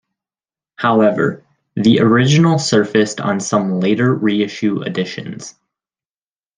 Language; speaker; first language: English; native; English